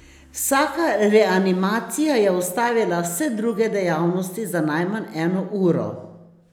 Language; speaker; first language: Slovenian; native; Slovenian